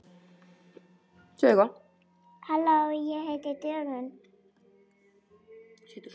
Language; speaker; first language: Icelandic; native; Icelandic